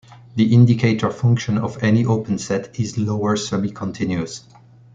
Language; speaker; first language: English; non-native, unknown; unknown